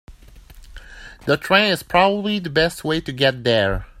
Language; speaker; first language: English; native; English